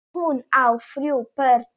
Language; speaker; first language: Icelandic; non-native, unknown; Polish